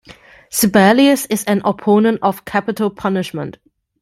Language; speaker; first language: English; non-native, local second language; Cantonese